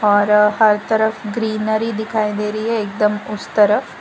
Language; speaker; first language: Hindi; non-native, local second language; Gujarati